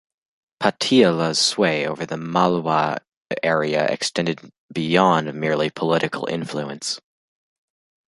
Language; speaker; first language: English; native; English